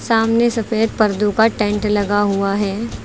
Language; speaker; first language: Hindi; native; Hindi